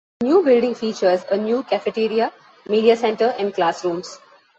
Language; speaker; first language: English; non-native, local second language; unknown